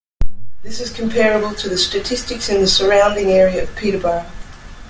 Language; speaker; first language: English; native; English